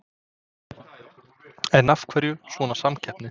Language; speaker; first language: Icelandic; non-native, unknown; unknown